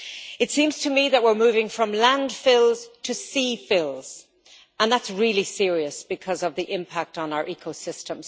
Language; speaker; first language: English; native; English